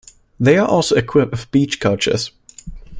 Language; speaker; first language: English; non-native, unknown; German